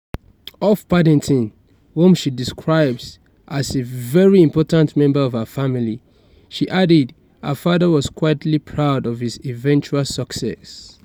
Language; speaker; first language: English; non-native, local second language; Yoruba